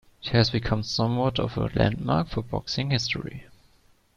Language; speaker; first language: English; non-native, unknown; German